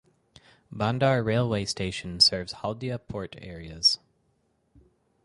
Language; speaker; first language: English; native; English